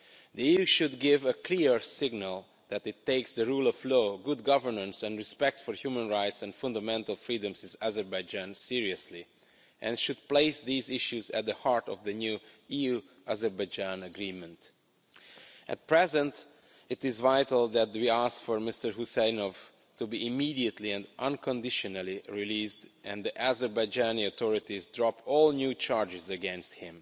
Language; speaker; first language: English; non-native, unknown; Romanian